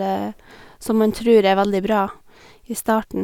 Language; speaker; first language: Norwegian; native; Norwegian